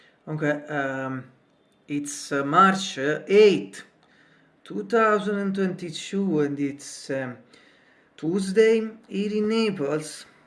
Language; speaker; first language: English; non-native, learner; Italian